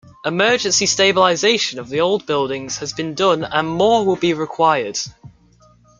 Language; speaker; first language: English; native; English